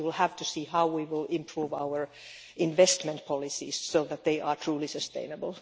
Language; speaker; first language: English; non-native, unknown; Finnish